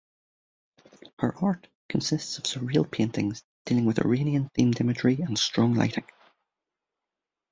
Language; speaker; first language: English; native; English